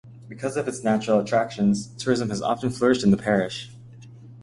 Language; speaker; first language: English; native; English